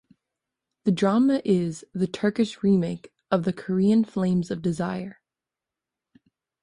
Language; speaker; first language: English; native; English